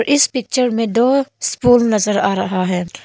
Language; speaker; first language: Hindi; non-native, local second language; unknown